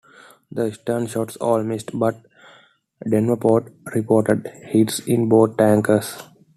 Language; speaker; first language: English; non-native, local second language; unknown